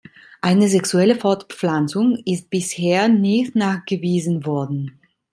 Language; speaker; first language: German; non-native, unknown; Italian